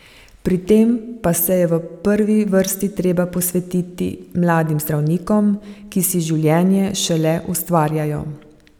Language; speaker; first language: Slovenian; native; Slovenian